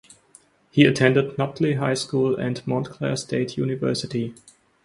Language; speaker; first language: English; non-native, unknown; German